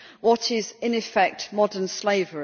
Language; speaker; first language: English; native; English